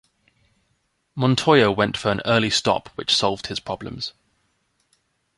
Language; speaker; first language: English; native; English